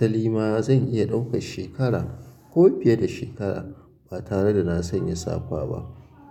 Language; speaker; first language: Hausa; native; Hausa